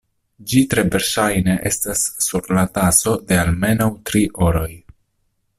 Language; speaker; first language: Esperanto; non-native, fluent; Italian